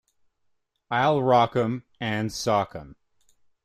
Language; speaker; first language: English; native; English